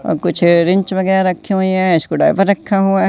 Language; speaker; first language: Hindi; native; Hindi